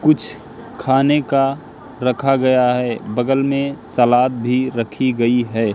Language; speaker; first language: Hindi; native; Hindi